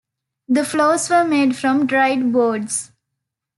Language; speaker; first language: English; non-native, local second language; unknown